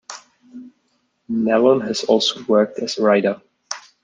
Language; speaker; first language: English; non-native, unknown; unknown